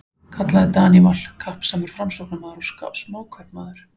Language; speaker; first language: Icelandic; native; Icelandic